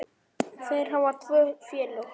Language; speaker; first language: Icelandic; native; Icelandic